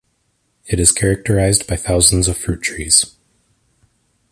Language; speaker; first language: English; native; English